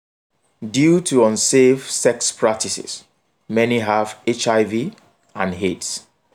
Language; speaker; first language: English; non-native, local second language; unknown